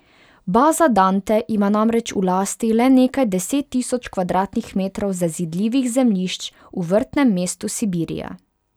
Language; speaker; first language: Slovenian; non-native, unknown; Hungarian